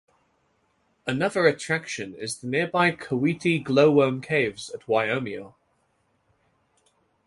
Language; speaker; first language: English; native; English